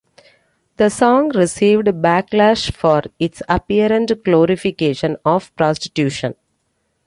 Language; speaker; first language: English; non-native, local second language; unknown